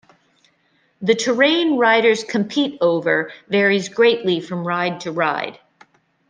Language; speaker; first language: English; native; English